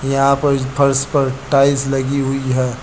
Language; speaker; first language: Hindi; native; Hindi